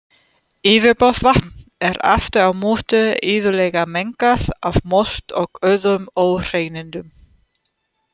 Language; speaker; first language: Icelandic; non-native, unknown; German